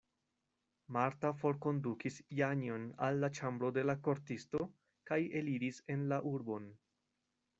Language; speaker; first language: Esperanto; non-native, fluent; Spanish